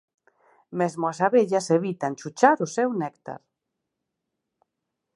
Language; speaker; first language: Galician; native; Galician